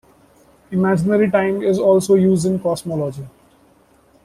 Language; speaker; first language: English; non-native, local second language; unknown